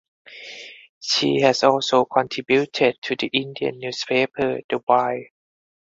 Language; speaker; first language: English; non-native, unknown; Thai